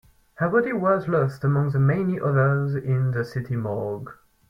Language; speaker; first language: English; non-native, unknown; French